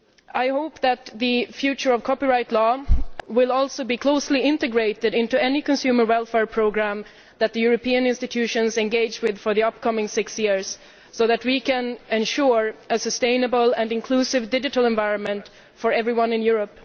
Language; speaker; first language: English; non-native, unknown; Swedish